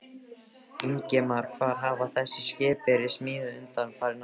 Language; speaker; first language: Icelandic; native; Icelandic